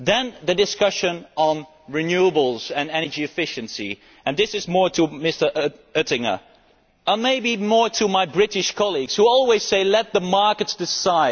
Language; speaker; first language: English; non-native, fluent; Dutch